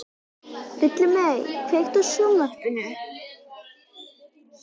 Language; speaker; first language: Icelandic; native; Icelandic